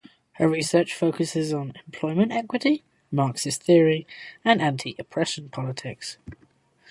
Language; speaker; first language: English; native; English